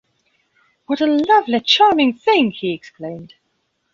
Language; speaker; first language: English; non-native, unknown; Belarusian